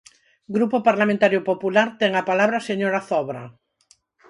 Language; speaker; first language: Galician; non-native, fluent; Spanish